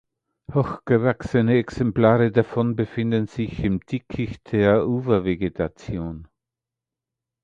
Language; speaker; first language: German; native; German